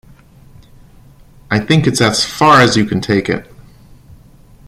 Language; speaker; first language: English; non-native, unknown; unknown